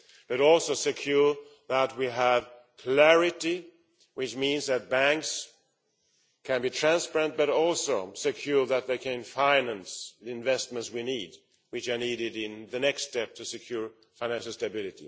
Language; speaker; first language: English; non-native, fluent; Swedish